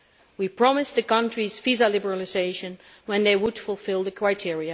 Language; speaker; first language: English; non-native, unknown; Dutch